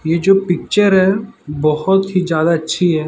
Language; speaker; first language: Hindi; non-native, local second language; Gujarati